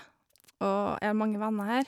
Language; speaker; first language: Norwegian; native; Norwegian